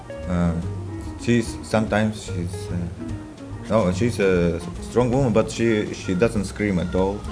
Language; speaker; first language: English; non-native, fluent; Russian